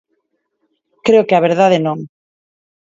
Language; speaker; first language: Galician; non-native, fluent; Spanish